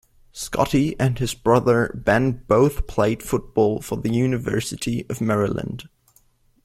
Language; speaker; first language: English; non-native, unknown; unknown